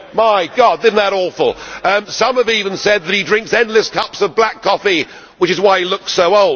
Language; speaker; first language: English; native; English